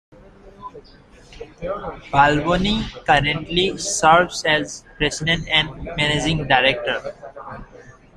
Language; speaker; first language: English; native; English